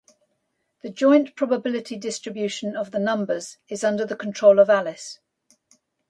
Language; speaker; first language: English; native; English